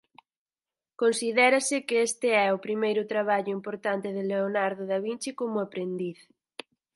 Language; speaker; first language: Galician; native; Galician